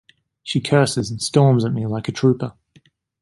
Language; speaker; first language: English; native; English